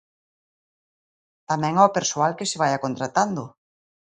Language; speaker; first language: Galician; native; Galician